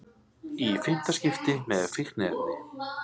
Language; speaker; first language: Icelandic; native; Icelandic